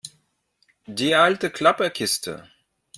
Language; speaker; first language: German; non-native, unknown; Russian